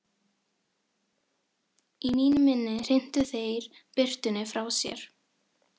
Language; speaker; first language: Icelandic; non-native, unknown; Filipino